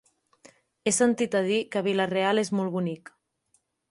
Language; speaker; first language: Catalan; native; Catalan